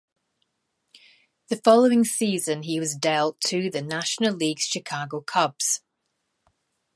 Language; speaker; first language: English; native; English